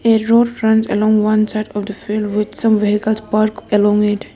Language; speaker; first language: English; non-native, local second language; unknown